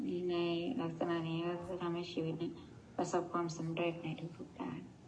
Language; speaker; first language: Thai; native; Thai